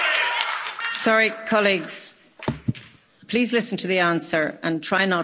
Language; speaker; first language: English; native; English